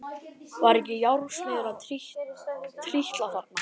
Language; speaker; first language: Icelandic; native; Icelandic